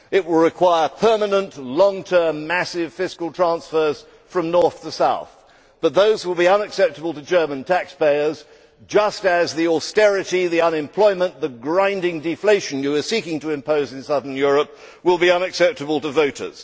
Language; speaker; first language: English; native; English